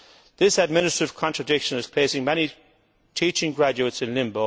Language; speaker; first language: English; native; English